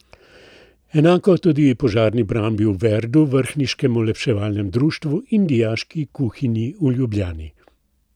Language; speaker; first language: Slovenian; native; Slovenian